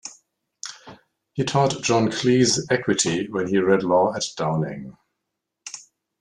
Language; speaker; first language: English; non-native, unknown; German